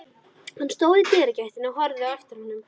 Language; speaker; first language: Icelandic; native; Icelandic